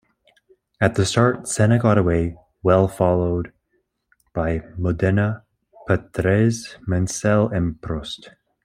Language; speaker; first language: English; native; English